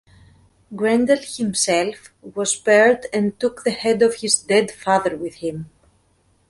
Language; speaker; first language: English; native; English